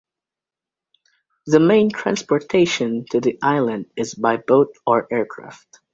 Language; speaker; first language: English; native; English